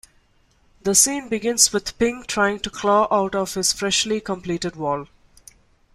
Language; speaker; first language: English; non-native, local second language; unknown